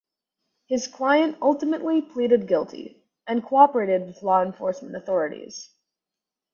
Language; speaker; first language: English; native; English